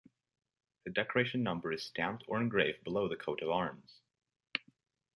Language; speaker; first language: English; native; English